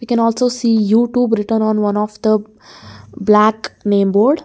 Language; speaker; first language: English; non-native, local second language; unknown